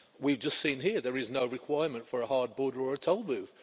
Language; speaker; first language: English; native; English